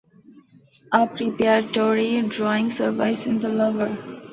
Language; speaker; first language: English; non-native, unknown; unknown